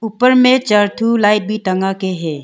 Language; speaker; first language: Hindi; non-native, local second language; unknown